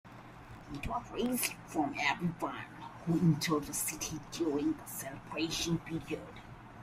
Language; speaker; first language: English; non-native, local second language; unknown